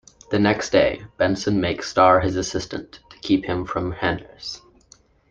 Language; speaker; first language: English; native; English